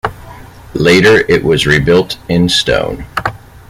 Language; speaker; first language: English; native; English